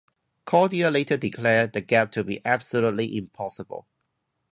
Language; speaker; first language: English; non-native, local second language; Cantonese